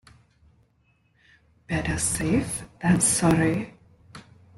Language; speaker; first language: English; non-native, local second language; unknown